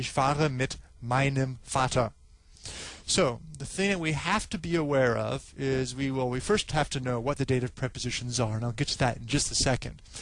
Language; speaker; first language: English; native; English